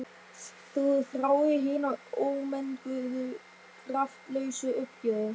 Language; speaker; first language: Icelandic; non-native, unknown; German